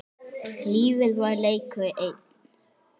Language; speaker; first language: Icelandic; native; Icelandic